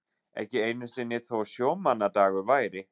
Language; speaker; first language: Icelandic; non-native, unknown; German